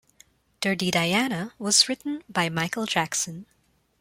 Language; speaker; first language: English; non-native, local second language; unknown